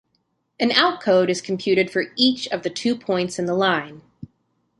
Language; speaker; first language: English; native; English